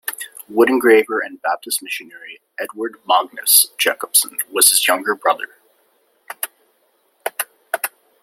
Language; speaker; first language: English; native; English